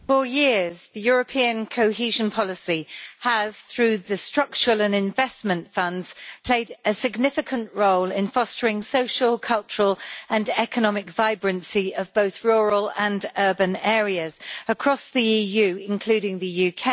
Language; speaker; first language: English; native; English